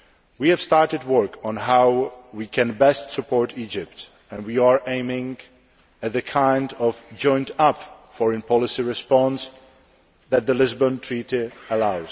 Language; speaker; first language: English; non-native, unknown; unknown